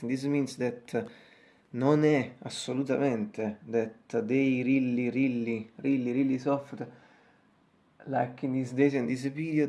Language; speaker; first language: English; non-native, learner; Italian